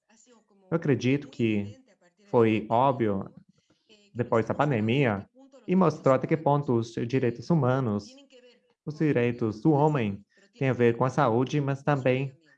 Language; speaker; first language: Portuguese; non-native, fluent; Spanish